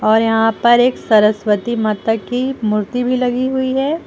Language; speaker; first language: Hindi; native; Hindi